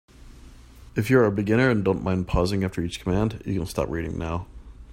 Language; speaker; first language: English; native; English